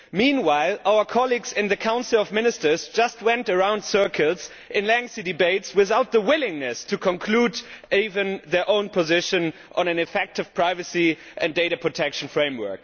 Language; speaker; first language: English; non-native, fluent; German